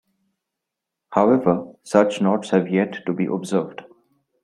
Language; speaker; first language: English; non-native, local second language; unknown